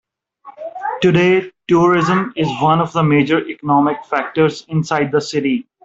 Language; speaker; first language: English; non-native, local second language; Urdu